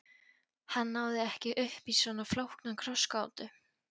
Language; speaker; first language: Icelandic; non-native, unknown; Polish